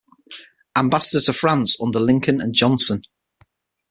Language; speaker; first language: English; native; English